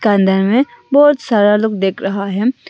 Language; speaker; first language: Hindi; non-native, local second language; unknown